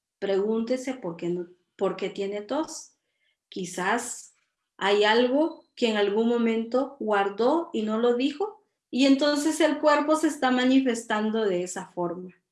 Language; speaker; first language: Spanish; non-native, local second language; Kʼicheʼ